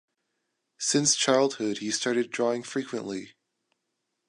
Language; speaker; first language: English; non-native, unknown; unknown